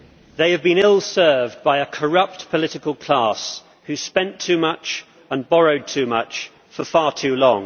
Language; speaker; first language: English; native; English